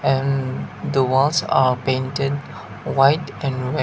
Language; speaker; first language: English; non-native, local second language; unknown